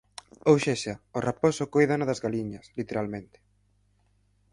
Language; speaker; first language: Galician; native; Galician